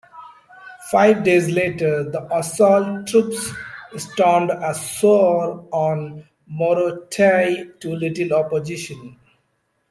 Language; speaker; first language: English; non-native, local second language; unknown